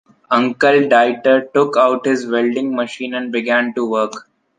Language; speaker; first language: English; non-native, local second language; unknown